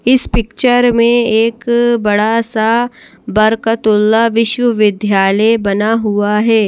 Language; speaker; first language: Hindi; native; Hindi